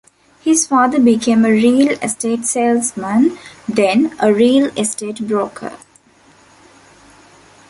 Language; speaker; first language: English; non-native, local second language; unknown